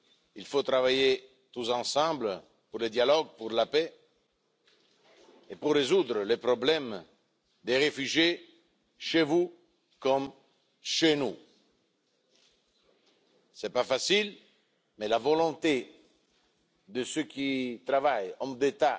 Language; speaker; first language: French; non-native, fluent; Italian